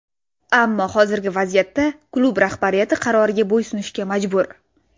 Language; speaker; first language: Uzbek; non-native, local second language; Russian